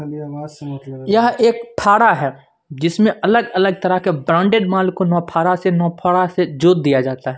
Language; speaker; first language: Hindi; non-native, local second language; Punjabi